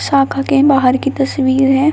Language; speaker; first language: Hindi; native; Hindi